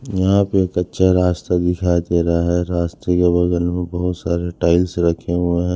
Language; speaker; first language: Hindi; non-native, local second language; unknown